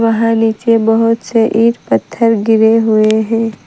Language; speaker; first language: Hindi; non-native, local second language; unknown